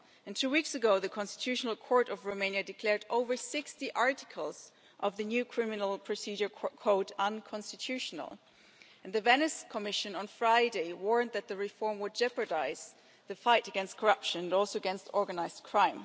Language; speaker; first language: English; non-native, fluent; German